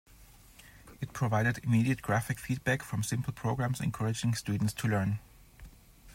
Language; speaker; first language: English; non-native, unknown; German